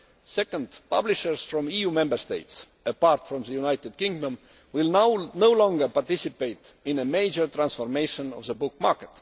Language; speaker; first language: English; non-native, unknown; Estonian